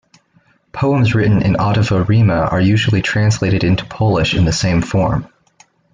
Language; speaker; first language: English; native; English